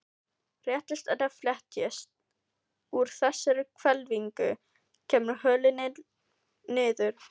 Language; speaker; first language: Icelandic; non-native, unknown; Filipino